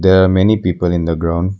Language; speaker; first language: English; non-native, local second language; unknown